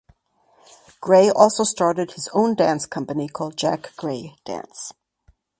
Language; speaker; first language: English; native; English